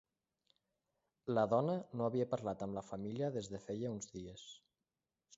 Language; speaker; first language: Catalan; native; Catalan